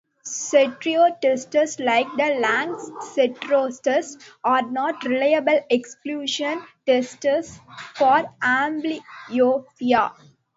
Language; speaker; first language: English; non-native, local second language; Tamil